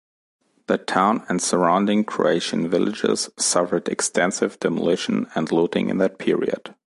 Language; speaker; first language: English; non-native, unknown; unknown